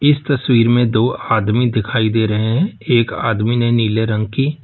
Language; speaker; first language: Hindi; native; Hindi